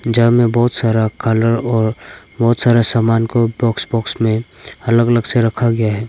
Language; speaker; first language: Hindi; early bilingual, other home language; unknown